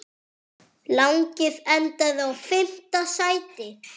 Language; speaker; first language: Icelandic; non-native, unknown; French